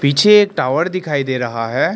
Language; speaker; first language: Hindi; non-native, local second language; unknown